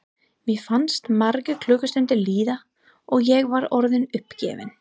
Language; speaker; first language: Icelandic; non-native, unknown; English